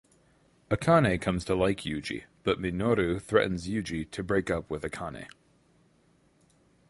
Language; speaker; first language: English; native; English